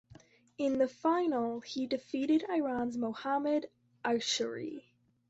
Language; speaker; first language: English; native; English